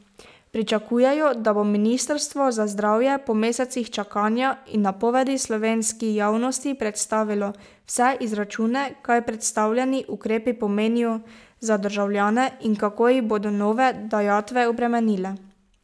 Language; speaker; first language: Slovenian; native; Slovenian